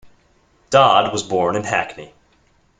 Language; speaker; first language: English; native; English